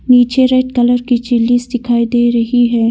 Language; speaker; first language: Hindi; non-native, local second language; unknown